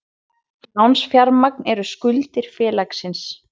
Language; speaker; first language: Icelandic; native; Icelandic